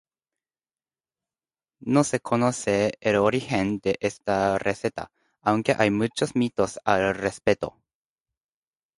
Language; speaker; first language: Spanish; non-native, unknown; Japanese